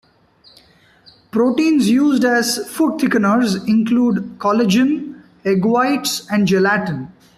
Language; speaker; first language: English; non-native, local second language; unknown